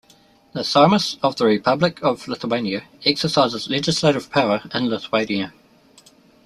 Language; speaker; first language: English; native; English